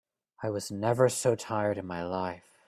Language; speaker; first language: English; native; English